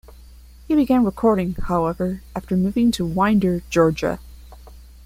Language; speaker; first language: English; non-native, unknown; Spanish